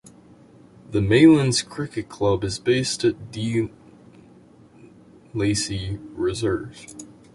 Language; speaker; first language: English; native; English